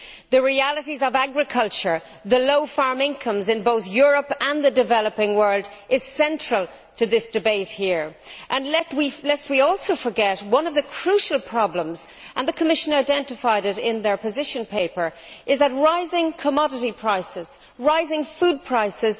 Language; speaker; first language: English; native; English